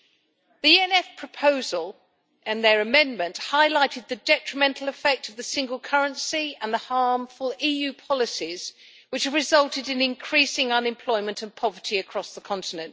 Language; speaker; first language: English; native; English